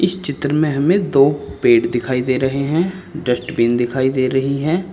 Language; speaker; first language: Hindi; native; Hindi